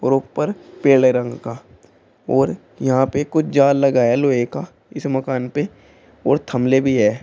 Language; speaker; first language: Hindi; native; Hindi